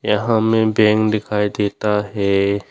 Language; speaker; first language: Hindi; non-native, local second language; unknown